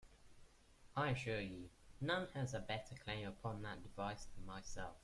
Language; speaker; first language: English; native; English